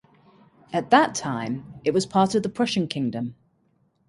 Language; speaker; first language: English; native; English